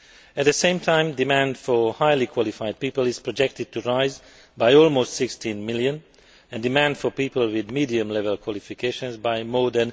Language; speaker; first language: English; non-native, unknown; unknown